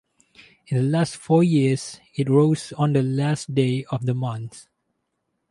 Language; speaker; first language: English; non-native, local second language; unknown